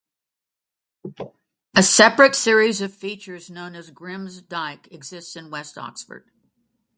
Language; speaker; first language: English; native; English